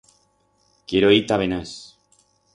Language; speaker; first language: Aragonese; non-native, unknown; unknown